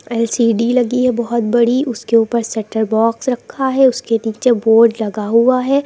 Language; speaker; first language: Hindi; native; Hindi